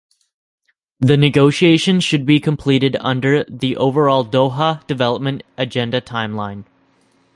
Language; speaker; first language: English; native; English